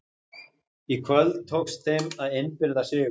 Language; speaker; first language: Icelandic; native; Icelandic